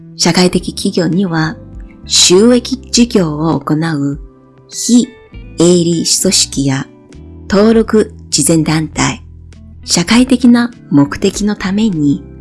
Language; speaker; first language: Japanese; native; Japanese